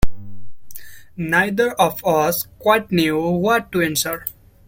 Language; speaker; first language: English; non-native, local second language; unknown